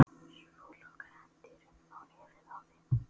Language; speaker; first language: Icelandic; non-native, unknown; Polish